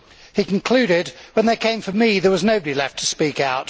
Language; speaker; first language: English; native; English